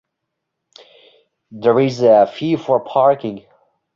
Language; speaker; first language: English; non-native, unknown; Uzbek